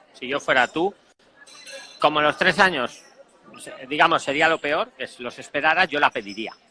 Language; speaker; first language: Spanish; native; Spanish